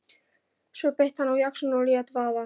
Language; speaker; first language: Icelandic; non-native, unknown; Polish